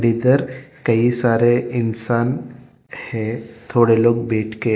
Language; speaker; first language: Hindi; non-native, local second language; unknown